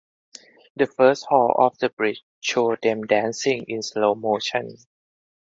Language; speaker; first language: English; non-native, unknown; Thai